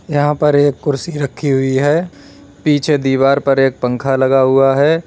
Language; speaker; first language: Hindi; native; Hindi